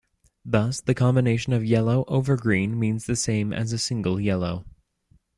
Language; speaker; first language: English; native; English